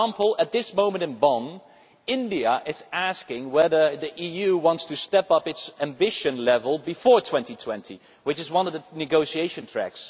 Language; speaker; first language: English; non-native, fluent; Dutch